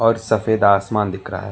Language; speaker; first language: Hindi; non-native, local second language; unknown